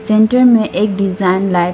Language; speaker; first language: Hindi; non-native, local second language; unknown